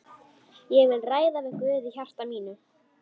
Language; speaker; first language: Icelandic; native; Icelandic